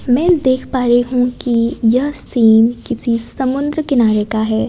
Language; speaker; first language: Hindi; non-native, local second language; Gujarati